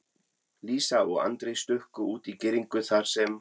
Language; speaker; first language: Icelandic; non-native, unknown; German